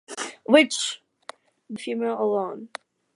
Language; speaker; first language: English; native; English